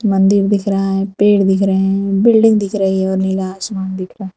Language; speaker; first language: Hindi; non-native, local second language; Gujarati